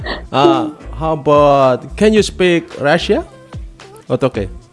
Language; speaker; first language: English; non-native, learner; Indonesian